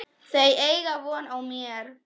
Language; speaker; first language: Icelandic; non-native, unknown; Polish